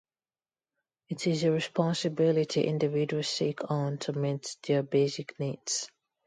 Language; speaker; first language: English; non-native, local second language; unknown